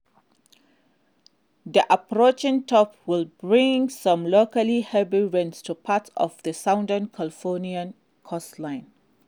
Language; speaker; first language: English; non-native, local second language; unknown